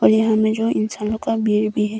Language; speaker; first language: Hindi; non-native, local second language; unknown